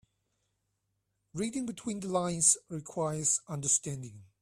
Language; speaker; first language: English; non-native, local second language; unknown